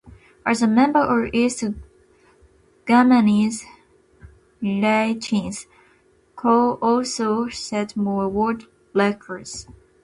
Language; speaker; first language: English; non-native, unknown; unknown